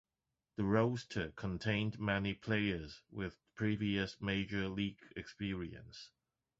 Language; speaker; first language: English; non-native, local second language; Cantonese